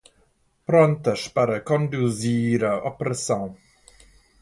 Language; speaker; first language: Portuguese; non-native, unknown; English